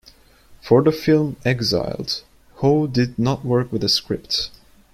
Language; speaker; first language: English; non-native, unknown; Turkish